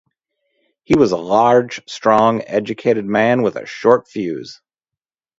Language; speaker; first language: English; native; English